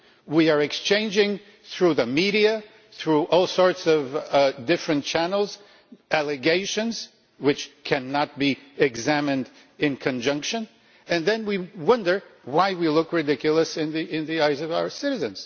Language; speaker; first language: English; non-native, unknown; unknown